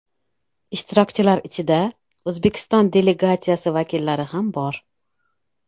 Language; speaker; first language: Uzbek; native; Uzbek